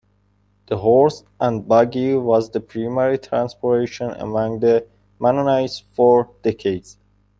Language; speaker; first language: English; non-native, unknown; Persian